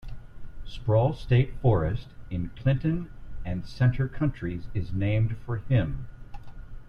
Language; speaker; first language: English; native; English